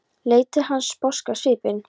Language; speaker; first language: Icelandic; non-native, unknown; Polish